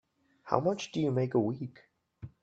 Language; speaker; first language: English; native; English